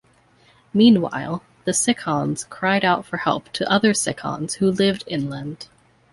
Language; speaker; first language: English; native; English